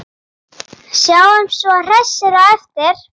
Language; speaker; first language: Icelandic; native; Icelandic